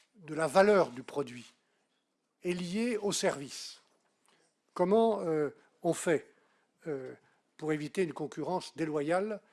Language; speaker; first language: French; native; French